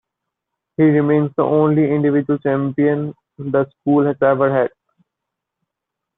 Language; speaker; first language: English; non-native, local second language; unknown